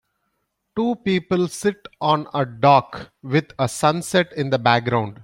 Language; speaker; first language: English; non-native, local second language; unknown